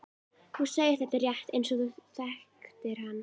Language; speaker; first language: Icelandic; native; Icelandic